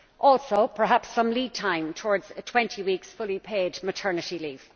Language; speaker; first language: English; native; English